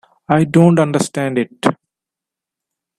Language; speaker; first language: English; non-native, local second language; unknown